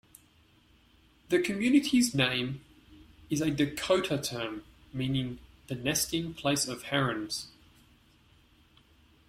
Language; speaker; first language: English; native; English